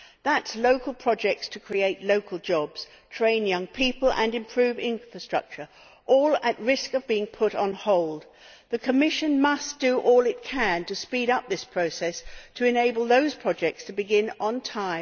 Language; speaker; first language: English; native; English